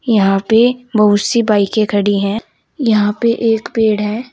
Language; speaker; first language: Hindi; native; Hindi